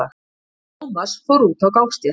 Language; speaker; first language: Icelandic; native; Icelandic